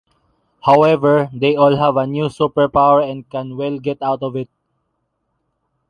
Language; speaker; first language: English; non-native, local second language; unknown